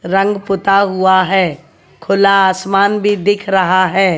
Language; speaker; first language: Hindi; native; Hindi